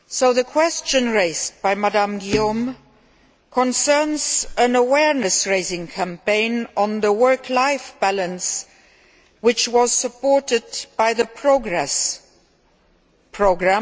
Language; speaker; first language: English; non-native, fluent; Luxembourgish